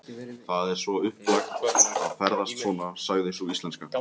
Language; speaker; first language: Icelandic; native; Icelandic